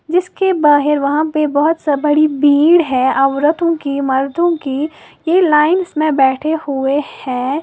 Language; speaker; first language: Hindi; native; Hindi